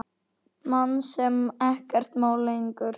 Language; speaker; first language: Icelandic; native; Icelandic